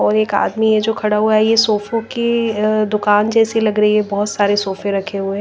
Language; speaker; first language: Hindi; non-native, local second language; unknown